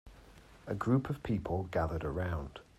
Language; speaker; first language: English; native; English